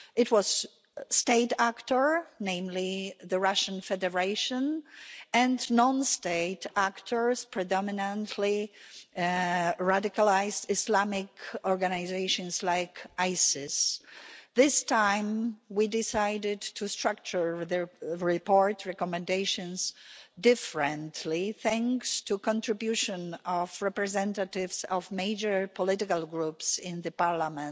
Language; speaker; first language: English; non-native, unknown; Polish